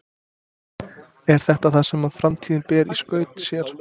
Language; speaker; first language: Icelandic; non-native, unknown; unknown